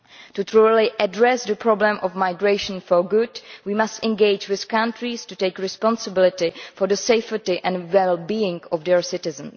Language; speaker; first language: English; non-native, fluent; Czech